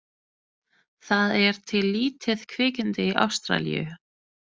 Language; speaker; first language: Icelandic; non-native, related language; Danish